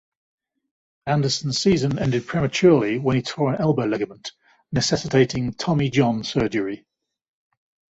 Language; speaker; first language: English; native; English